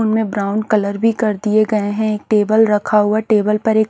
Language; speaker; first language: Hindi; native; Hindi